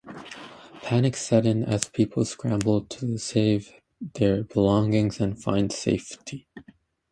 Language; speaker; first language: English; native; English